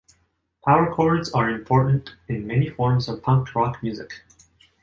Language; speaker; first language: English; non-native, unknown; Japanese